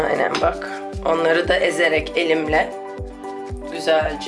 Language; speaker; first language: Turkish; early bilingual, other home language; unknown